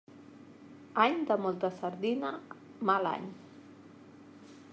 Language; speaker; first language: Catalan; native; Catalan